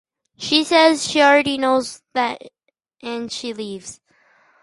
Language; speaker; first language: English; native; English